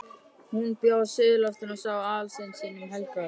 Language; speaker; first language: Icelandic; native; Icelandic